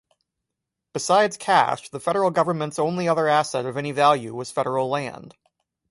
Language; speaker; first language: English; native; English